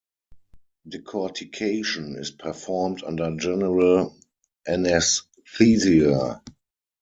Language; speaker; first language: English; non-native, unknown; German